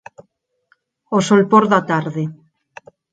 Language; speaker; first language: Galician; non-native, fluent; Spanish